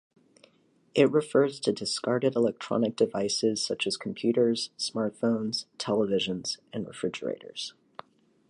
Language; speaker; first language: English; native; English